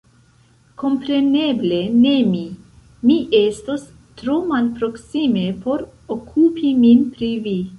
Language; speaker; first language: Esperanto; non-native, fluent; Central Kurdish